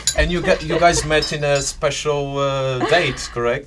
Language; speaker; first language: English; non-native, fluent; Portuguese